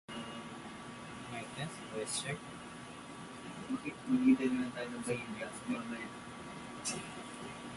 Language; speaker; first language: English; non-native, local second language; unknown